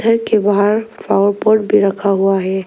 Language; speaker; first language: Hindi; early bilingual, other home language; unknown